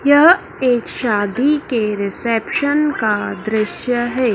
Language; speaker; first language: Hindi; native; Hindi